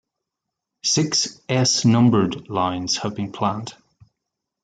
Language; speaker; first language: English; native; English